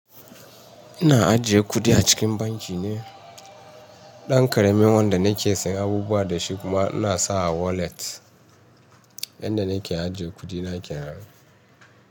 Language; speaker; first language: Hausa; non-native, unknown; Yoruba